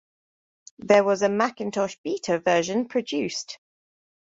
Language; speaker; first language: English; native; English